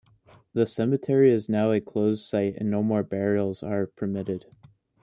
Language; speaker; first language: English; native; English